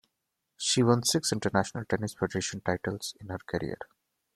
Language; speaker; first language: English; non-native, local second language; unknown